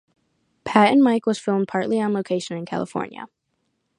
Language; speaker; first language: English; native; English